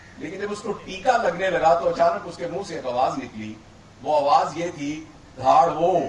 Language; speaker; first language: Urdu; non-native, local second language; Punjabi